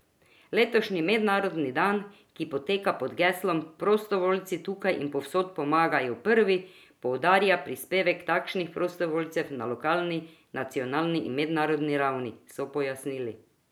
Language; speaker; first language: Slovenian; non-native, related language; Croatian